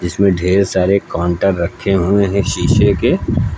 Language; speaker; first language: Hindi; native; Hindi